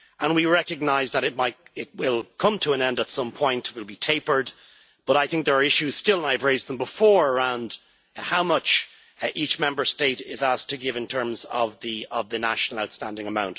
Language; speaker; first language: English; native; English